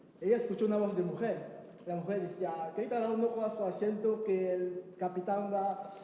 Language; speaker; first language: Spanish; non-native, fluent; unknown